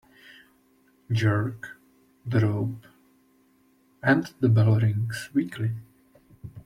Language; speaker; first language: English; non-native, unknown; Czech